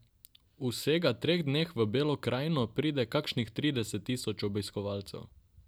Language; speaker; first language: Slovenian; non-native, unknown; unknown